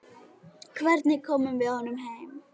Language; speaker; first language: Icelandic; native; Icelandic